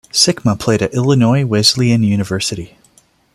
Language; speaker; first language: English; non-native, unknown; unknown